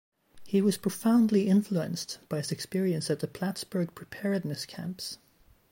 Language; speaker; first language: English; native; English